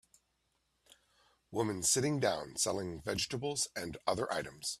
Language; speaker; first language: English; native; English